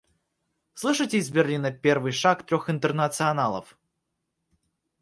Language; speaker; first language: Russian; native; Russian